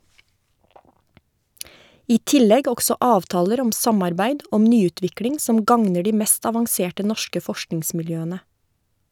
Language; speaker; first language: Norwegian; native; Norwegian